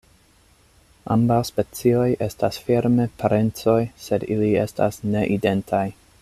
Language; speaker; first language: Esperanto; non-native, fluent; English